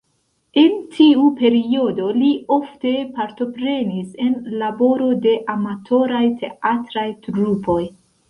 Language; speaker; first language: Esperanto; non-native, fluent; Central Kurdish